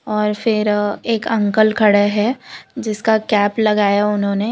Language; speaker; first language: Hindi; non-native, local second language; Gujarati